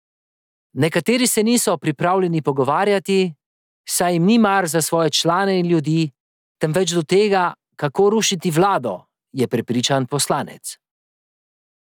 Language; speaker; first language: Slovenian; native; Slovenian